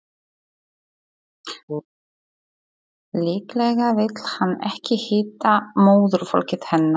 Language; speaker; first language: Icelandic; non-native, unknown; Polish